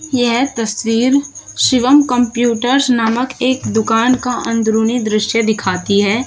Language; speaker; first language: Hindi; native; Hindi